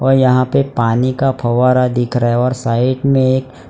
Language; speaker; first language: Hindi; non-native, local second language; Gujarati